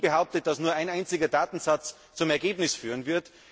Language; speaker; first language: German; native; German